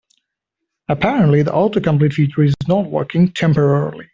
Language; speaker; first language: English; non-native, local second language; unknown